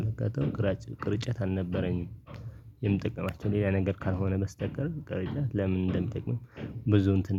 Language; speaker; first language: Amharic; non-native, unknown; Tigrinya